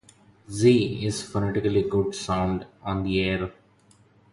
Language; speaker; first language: English; non-native, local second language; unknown